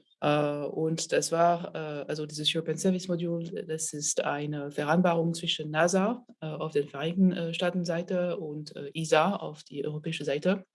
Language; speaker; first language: German; non-native, fluent; French